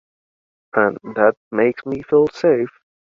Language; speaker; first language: English; native; English